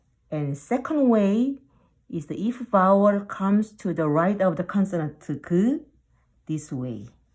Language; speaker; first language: English; non-native, fluent; Korean